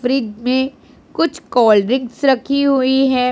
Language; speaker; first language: Hindi; non-native, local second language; Punjabi